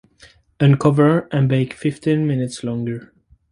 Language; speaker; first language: English; native; English